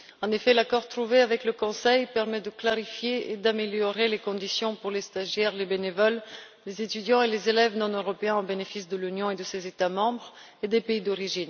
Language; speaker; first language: French; non-native, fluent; Bulgarian